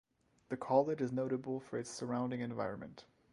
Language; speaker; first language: English; non-native, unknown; French